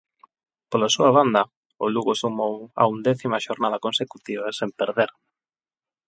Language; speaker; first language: Galician; non-native, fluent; Spanish